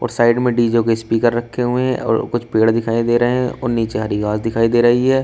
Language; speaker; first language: Hindi; native; Hindi